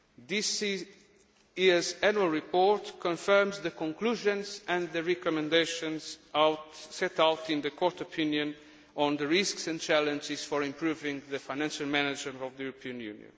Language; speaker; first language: English; non-native, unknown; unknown